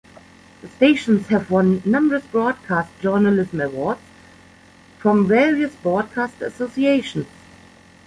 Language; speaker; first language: English; non-native, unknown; German